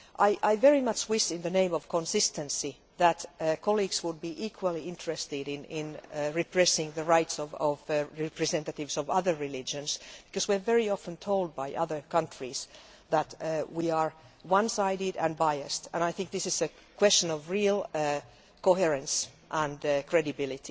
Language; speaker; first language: English; non-native, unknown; Finnish